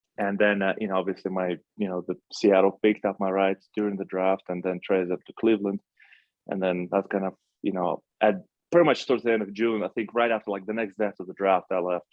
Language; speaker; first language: English; non-native, fluent; Russian